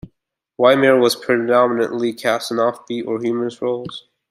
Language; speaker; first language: English; native; English